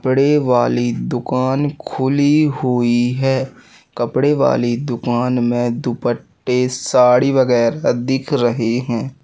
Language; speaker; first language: Hindi; native; Hindi